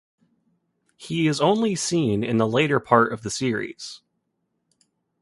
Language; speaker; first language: English; native; English